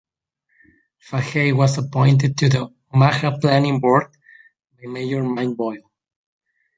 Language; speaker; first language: English; native; English